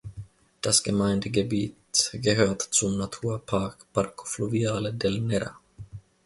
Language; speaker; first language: German; non-native, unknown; Finnish